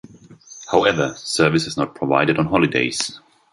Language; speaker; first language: English; non-native, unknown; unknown